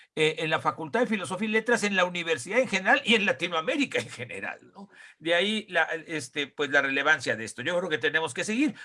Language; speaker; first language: Spanish; native; Spanish